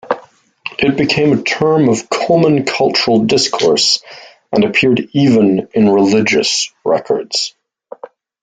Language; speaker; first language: English; native; English